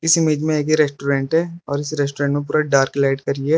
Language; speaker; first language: Hindi; early bilingual, other home language; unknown